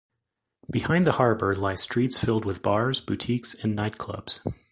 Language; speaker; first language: English; native; English